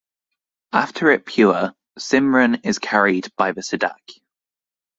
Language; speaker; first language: English; native; English